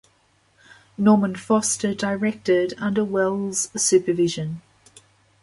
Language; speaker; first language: English; native; English